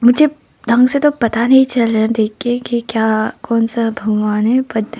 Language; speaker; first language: Hindi; non-native, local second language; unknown